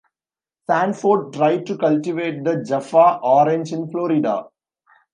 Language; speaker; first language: English; non-native, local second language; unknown